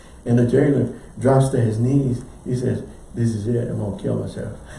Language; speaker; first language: English; native; English